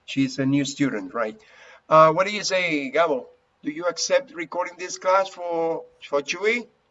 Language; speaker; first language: English; non-native, fluent; Spanish